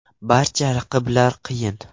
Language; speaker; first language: Uzbek; non-native, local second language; Russian